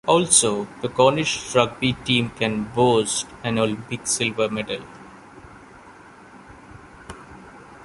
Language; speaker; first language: English; non-native, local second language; Malayalam